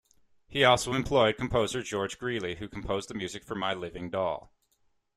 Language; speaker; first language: English; native; English